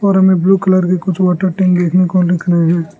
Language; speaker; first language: Hindi; non-native, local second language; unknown